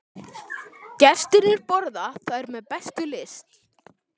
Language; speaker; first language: Icelandic; native; Icelandic